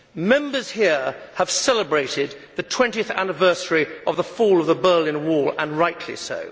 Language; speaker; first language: English; native; English